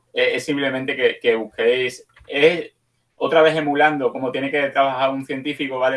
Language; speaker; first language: Spanish; native; Spanish